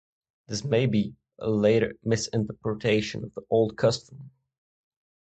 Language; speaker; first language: English; non-native, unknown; Czech